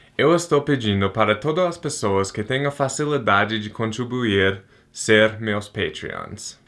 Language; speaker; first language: Portuguese; non-native, fluent; English